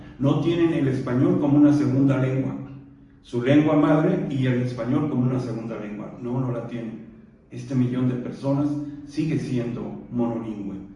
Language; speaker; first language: Spanish; non-native, local second language; Purepecha